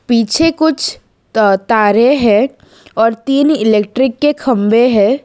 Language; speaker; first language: Hindi; non-native, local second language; Gujarati